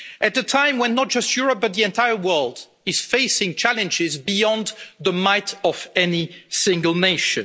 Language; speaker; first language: English; non-native, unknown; French